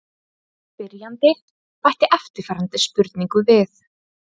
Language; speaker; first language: Icelandic; native; Icelandic